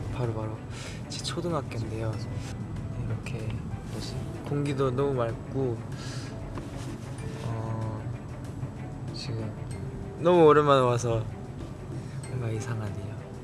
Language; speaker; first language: Korean; early bilingual, heritage; Korean